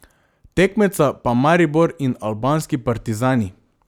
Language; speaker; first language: Slovenian; non-native, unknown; Macedonian